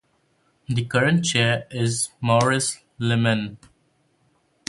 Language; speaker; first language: English; non-native, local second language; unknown